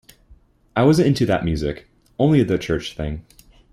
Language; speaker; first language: English; native; English